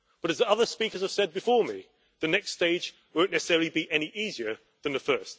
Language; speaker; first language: English; native; English